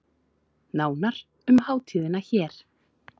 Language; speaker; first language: Icelandic; native; Icelandic